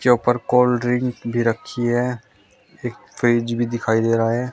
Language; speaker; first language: Hindi; native; Hindi